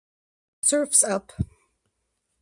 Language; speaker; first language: English; native; English